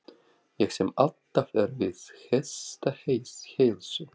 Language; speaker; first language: Icelandic; non-native, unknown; Russian